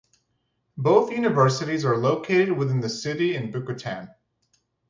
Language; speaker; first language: English; native; English